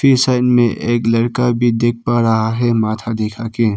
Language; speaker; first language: Hindi; non-native, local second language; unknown